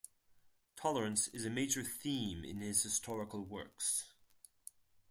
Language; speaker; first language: English; non-native, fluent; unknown